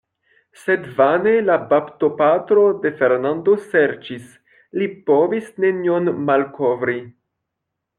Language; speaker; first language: Esperanto; non-native, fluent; French